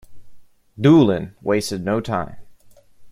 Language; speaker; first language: English; native; English